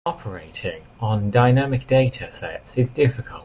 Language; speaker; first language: English; native; English